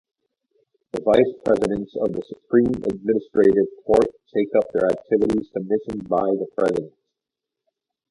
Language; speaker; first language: English; native; English